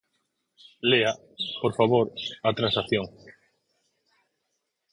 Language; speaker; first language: Galician; native; Galician